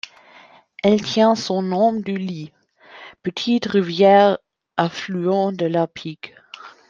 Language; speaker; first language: French; non-native, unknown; German